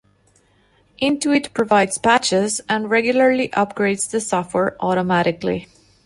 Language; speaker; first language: English; non-native, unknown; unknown